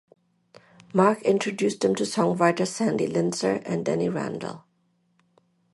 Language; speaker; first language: English; non-native, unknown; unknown